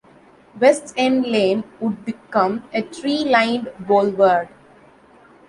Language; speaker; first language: English; non-native, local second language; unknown